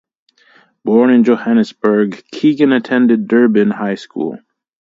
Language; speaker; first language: English; native; English